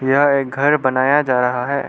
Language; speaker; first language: Hindi; non-native, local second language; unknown